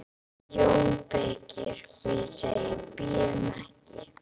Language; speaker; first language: Icelandic; native; Icelandic